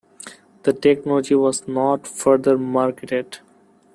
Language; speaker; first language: English; non-native, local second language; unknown